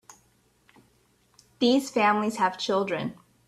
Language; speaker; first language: English; native; English